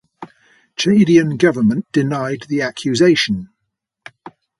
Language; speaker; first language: English; native; English